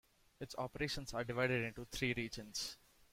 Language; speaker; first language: English; non-native, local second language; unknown